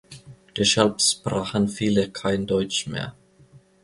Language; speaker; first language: German; non-native, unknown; Finnish